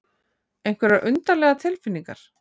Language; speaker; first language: Icelandic; native; Icelandic